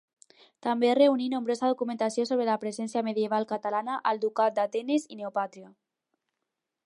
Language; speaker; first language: Catalan; non-native, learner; Spanish